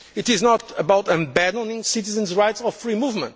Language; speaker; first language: English; non-native, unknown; Portuguese